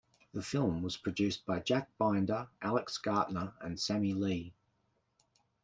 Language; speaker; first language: English; native; English